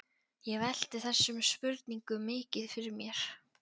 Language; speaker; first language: Icelandic; non-native, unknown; Polish